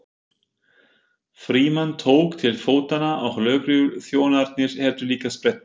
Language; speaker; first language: Icelandic; non-native, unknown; German